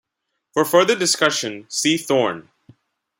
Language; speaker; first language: English; non-native, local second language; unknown